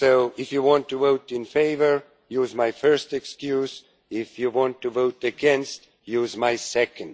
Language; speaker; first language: English; non-native, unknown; Estonian